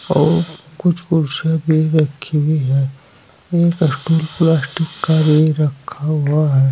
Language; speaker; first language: Hindi; native; Hindi